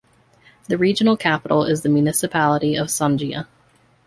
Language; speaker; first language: English; native; English